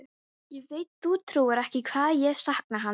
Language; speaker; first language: Icelandic; non-native, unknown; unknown